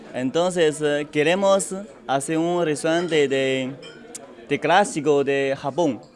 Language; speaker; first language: Spanish; non-native, learner; Japanese